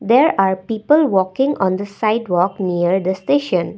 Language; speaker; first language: English; non-native, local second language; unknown